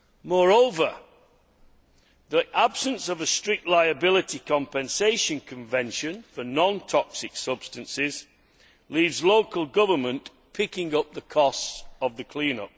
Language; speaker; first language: English; native; English